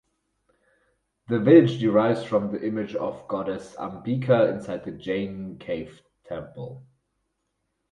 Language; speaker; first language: English; non-native, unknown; German